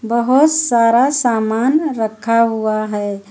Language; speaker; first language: Hindi; native; Hindi